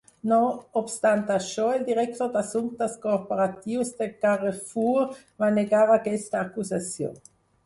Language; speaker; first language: Catalan; non-native, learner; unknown